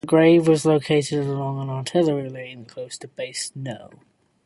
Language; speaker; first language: English; native; English